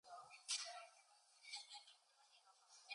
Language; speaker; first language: English; native; English